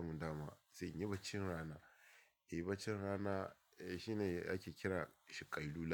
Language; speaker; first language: Hausa; non-native, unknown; Yoruba